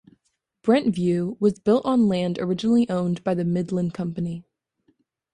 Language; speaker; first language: English; native; English